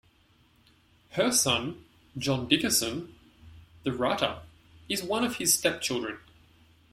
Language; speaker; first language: English; native; English